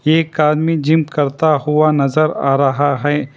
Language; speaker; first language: Hindi; non-native, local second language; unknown